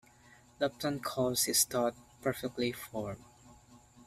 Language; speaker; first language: English; non-native, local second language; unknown